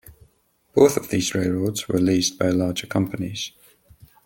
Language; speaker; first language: English; non-native, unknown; German